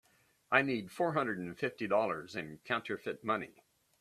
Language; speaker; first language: English; native; English